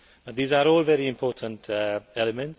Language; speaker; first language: English; non-native, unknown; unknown